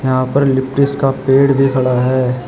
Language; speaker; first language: Hindi; native; Hindi